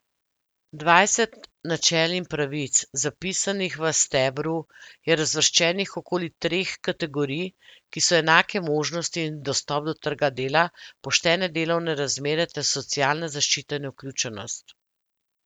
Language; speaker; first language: Slovenian; native; Slovenian